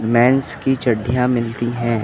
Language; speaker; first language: Hindi; native; Hindi